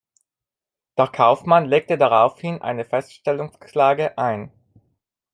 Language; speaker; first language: German; non-native, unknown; Italian